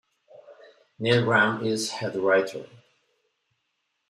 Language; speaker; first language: English; non-native, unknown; Spanish